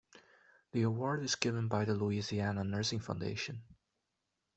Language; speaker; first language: English; non-native, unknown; Chinese